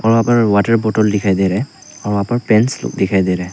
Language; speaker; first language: Hindi; early bilingual, other home language; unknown